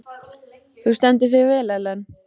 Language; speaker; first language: Icelandic; native; Icelandic